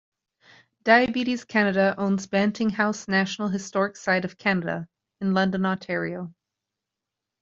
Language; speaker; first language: English; native; English